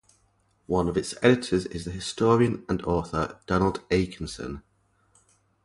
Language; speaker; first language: English; native; English